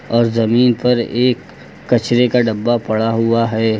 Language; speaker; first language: Hindi; native; Hindi